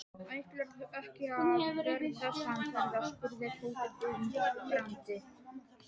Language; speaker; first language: Icelandic; non-native, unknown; Polish